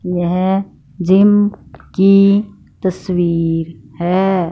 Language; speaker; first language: Hindi; non-native, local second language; Punjabi